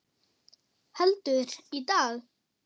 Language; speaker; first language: Icelandic; non-native, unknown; German